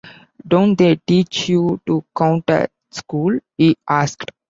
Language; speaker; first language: English; non-native, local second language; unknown